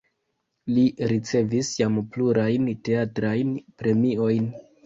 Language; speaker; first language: Esperanto; non-native, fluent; Kinyarwanda